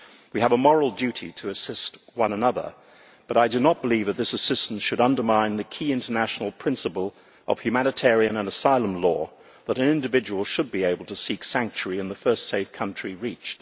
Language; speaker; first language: English; native; English